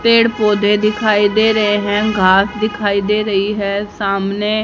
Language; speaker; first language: Hindi; native; Hindi